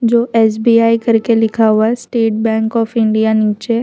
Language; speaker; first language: Hindi; non-native, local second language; Gujarati